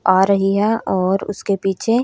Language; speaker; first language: Hindi; native; Hindi